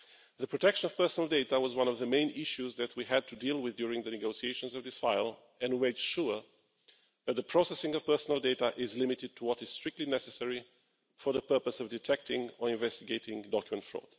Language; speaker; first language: English; non-native, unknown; Romanian